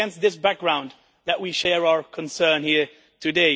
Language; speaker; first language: English; non-native, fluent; Dutch